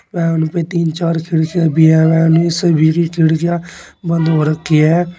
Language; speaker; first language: Hindi; native; Hindi